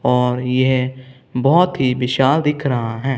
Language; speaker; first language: Hindi; non-native, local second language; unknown